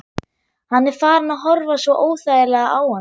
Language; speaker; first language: Icelandic; non-native, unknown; German